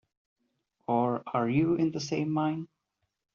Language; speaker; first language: English; non-native, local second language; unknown